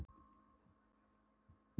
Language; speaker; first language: Icelandic; non-native, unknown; Polish